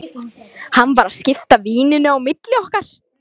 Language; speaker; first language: Icelandic; non-native, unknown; Lithuanian